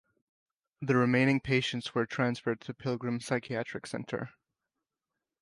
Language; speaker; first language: English; native; English